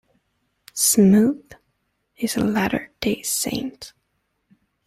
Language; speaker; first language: English; native; English